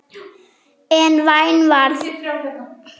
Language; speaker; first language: Icelandic; non-native, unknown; German